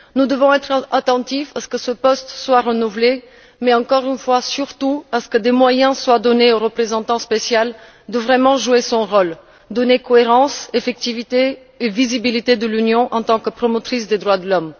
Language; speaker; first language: French; non-native, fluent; Bulgarian